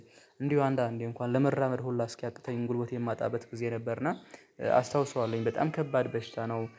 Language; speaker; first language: Amharic; native; Amharic